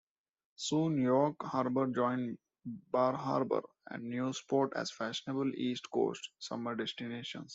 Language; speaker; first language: English; non-native, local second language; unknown